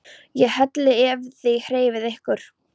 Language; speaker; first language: Icelandic; non-native, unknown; Polish